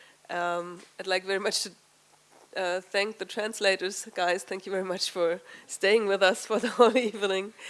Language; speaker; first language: English; non-native, fluent; German